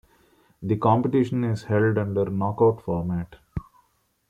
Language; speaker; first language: English; non-native, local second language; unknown